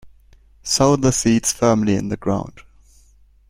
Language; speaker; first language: English; non-native, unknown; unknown